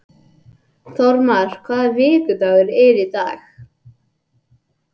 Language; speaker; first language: Icelandic; non-native, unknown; English